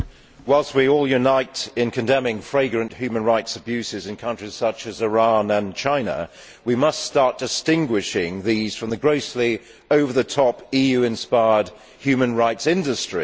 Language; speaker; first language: English; native; English